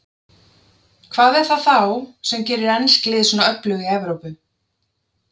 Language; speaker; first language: Icelandic; native; Icelandic